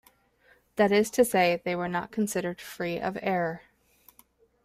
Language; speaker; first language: English; native; English